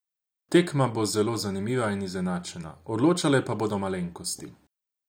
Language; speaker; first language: Slovenian; non-native, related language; Croatian